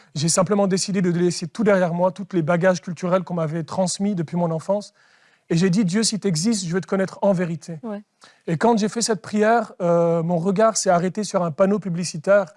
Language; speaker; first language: French; early bilingual, other home language; Arabic